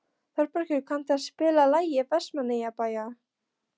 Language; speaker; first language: Icelandic; non-native, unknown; Polish